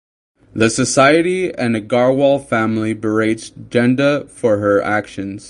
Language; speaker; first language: English; native; English